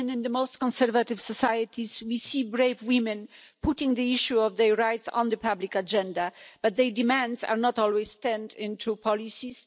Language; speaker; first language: English; non-native, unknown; Polish